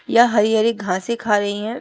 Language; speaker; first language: Hindi; native; Hindi